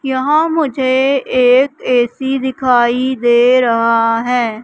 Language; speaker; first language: Hindi; native; Hindi